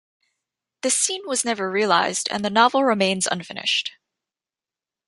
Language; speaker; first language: English; native; English